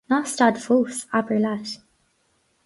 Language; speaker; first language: Irish; non-native, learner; English